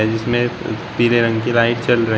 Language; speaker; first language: Hindi; native; Hindi